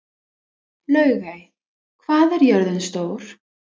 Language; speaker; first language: Icelandic; non-native, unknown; English